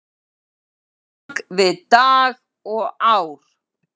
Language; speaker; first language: Icelandic; native; Icelandic